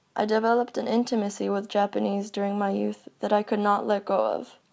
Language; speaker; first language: English; early bilingual, other home language; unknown